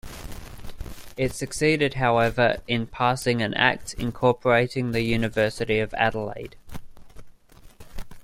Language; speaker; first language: English; native; English